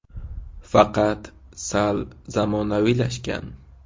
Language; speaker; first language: Uzbek; native; Uzbek